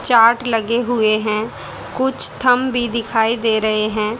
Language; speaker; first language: Hindi; native; Hindi